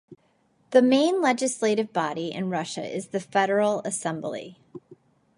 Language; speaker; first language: English; native; English